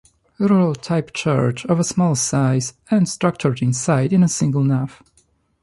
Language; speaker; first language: English; non-native, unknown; Polish